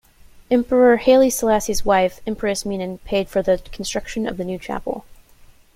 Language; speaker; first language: English; native; English